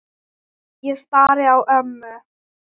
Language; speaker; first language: Icelandic; non-native, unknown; Thai